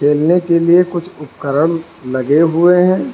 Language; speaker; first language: Hindi; non-native, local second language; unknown